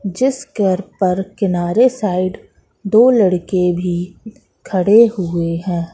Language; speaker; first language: Hindi; native; Hindi